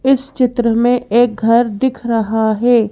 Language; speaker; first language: Hindi; native; Hindi